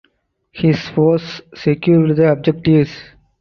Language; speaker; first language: English; non-native, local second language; Tamil